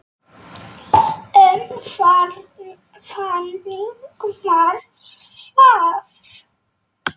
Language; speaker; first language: Icelandic; non-native, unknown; Polish